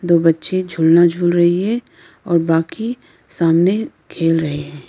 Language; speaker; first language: Hindi; non-native, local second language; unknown